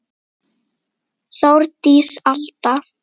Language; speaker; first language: Icelandic; native; Icelandic